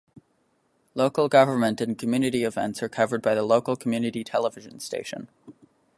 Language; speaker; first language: English; native; English